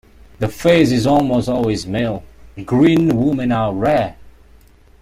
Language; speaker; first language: English; non-native, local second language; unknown